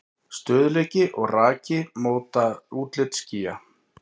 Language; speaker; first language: Icelandic; native; Icelandic